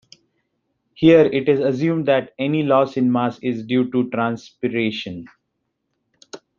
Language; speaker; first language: English; non-native, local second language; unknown